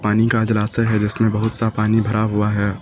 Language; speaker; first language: Hindi; native; Hindi